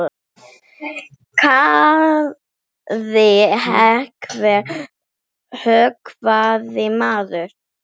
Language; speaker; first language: Icelandic; non-native, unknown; English